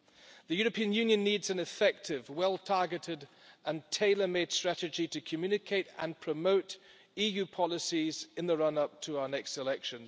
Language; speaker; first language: English; non-native, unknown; German